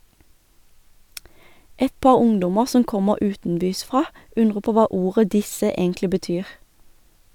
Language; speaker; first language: Norwegian; native; Norwegian